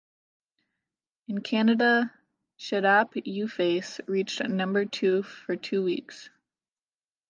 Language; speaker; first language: English; native; English